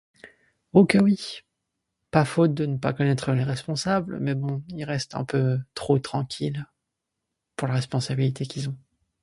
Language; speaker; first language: French; native; French